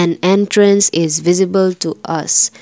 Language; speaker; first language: English; non-native, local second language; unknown